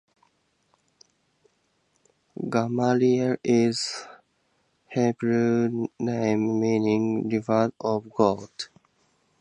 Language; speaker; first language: English; native; English